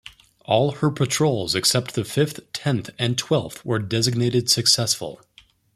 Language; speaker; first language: English; native; English